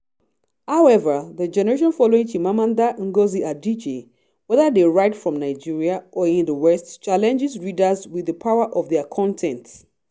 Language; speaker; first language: English; non-native, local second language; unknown